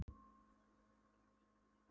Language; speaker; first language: Icelandic; non-native, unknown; Polish